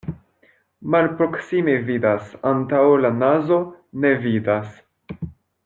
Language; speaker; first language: Esperanto; non-native, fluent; French